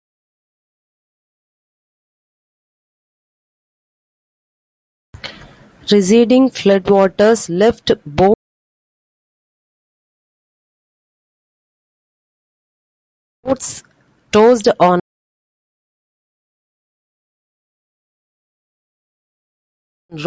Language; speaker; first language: English; non-native, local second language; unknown